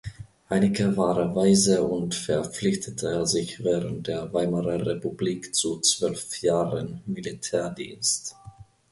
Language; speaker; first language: German; non-native, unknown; Finnish